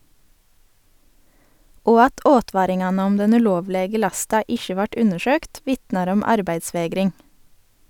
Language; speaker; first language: Norwegian; native; Norwegian